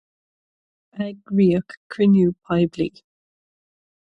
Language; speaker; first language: Irish; non-native, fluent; English